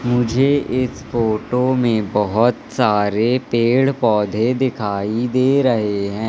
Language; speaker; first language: Hindi; native; Hindi